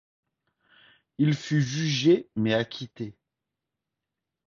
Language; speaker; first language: French; native; French